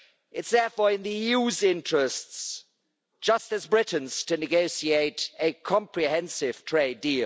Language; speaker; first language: English; non-native, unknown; German